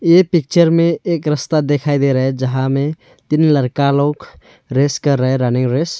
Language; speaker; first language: Hindi; early bilingual, other home language; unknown